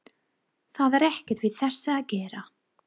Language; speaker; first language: Icelandic; non-native, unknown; English